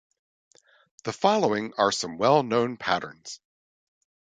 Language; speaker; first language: English; native; English